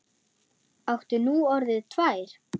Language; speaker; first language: Icelandic; non-native, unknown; German